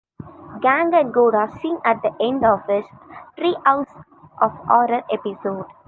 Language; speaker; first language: English; non-native, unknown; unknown